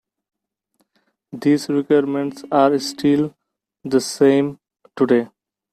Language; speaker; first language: English; non-native, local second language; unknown